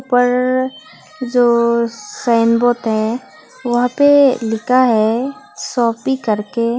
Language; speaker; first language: Hindi; non-native, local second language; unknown